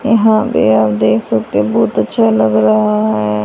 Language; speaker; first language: Hindi; native; Hindi